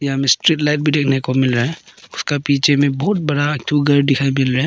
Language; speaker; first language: Hindi; early bilingual, other home language; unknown